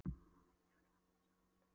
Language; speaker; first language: Icelandic; non-native, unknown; Polish